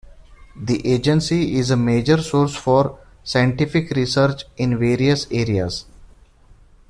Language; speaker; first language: English; non-native, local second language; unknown